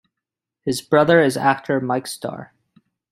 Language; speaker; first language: English; native; English